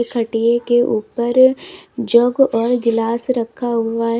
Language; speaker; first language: Hindi; native; Hindi